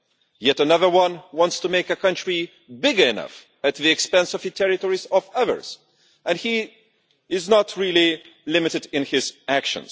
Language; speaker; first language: English; non-native, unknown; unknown